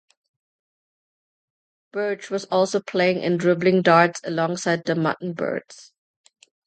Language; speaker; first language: English; non-native, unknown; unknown